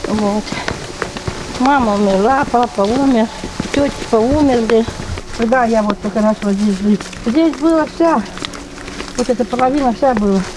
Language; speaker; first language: Russian; non-native, local second language; Romanian